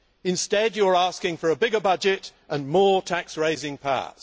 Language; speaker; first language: English; native; English